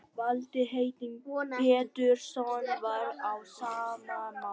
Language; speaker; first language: Icelandic; non-native, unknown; Vietnamese